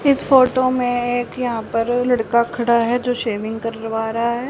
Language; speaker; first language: Hindi; native; Hindi